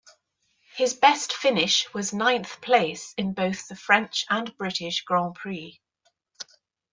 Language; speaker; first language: English; native; English